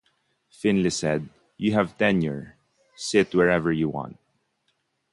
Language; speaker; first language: English; non-native, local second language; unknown